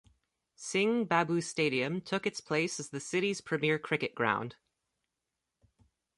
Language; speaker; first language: English; native; English